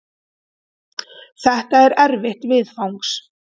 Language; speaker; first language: Icelandic; native; Icelandic